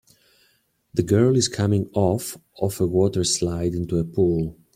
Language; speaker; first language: English; native; English